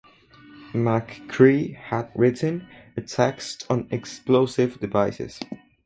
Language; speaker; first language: English; non-native, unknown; Spanish